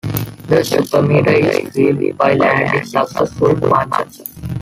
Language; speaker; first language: English; non-native, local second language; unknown